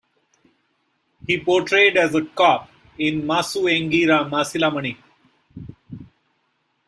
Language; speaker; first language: English; non-native, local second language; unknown